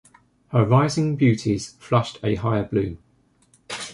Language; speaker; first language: English; native; English